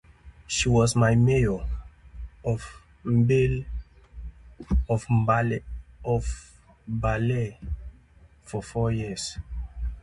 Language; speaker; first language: English; native; English